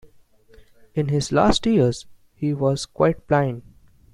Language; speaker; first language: English; non-native, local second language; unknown